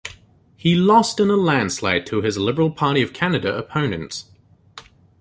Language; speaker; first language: English; native; English